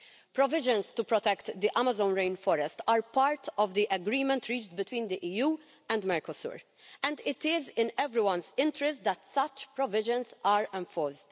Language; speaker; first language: English; non-native, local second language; Maltese